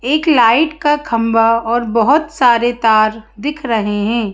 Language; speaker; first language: Hindi; native; Hindi